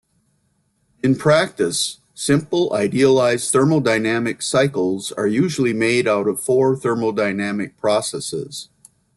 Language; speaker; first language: English; native; English